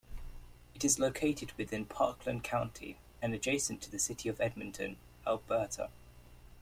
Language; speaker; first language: English; native; English